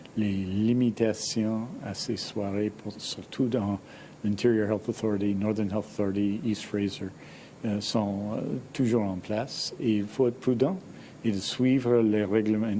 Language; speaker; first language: French; non-native, fluent; English